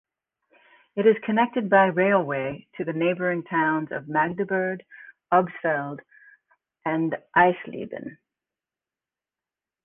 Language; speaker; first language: English; native; English